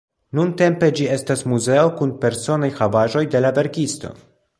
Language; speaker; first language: Esperanto; non-native, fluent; Polish